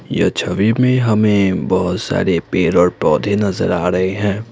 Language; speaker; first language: Hindi; non-native, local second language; Assamese